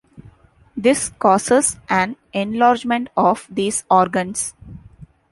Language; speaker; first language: English; non-native, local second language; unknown